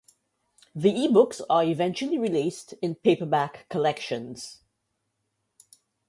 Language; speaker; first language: English; native; English